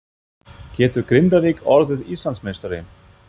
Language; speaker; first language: Icelandic; non-native, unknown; German